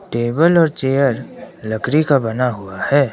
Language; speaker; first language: Hindi; non-native, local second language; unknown